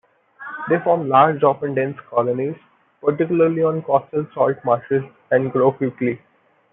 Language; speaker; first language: English; non-native, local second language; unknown